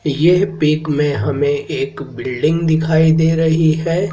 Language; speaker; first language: Hindi; native; Hindi